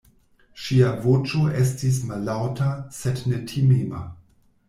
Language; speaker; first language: Esperanto; non-native, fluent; German